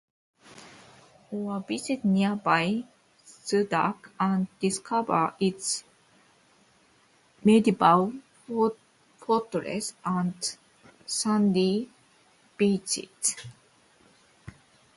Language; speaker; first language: English; non-native, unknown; Japanese